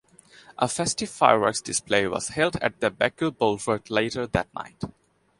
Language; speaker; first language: English; non-native, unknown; Bangla